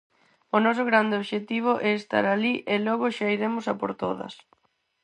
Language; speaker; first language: Galician; non-native, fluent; Spanish